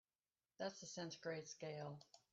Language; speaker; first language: English; native; English